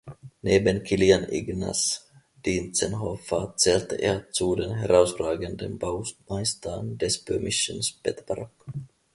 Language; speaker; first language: German; non-native, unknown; Finnish